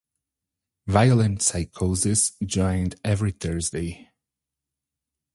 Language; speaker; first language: English; non-native, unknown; Portuguese